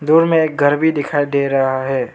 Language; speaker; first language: Hindi; non-native, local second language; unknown